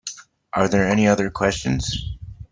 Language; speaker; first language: English; native; English